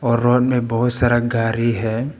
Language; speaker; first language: Hindi; non-native, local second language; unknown